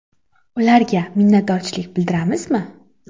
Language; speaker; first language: Uzbek; non-native, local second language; Kara-Kalpak